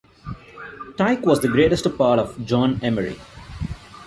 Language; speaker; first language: English; non-native, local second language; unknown